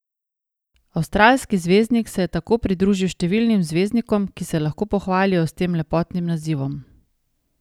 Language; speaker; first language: Slovenian; native; Slovenian